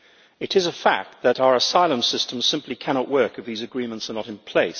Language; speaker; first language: English; native; English